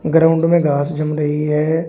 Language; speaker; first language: Hindi; native; Hindi